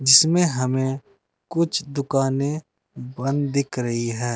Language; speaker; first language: Hindi; native; Hindi